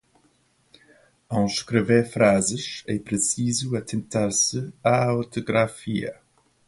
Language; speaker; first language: Portuguese; non-native, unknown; English